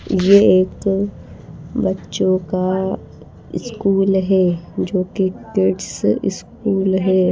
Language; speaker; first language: Hindi; native; Hindi